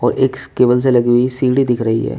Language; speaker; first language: Hindi; native; Hindi